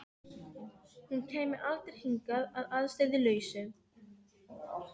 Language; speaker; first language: Icelandic; non-native, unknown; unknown